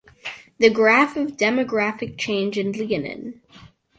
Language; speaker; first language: English; native; English